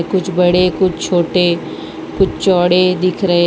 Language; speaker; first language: Hindi; non-native, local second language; Gujarati